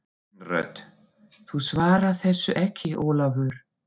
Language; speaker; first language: Icelandic; non-native, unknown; German